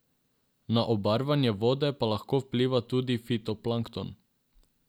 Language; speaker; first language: Slovenian; non-native, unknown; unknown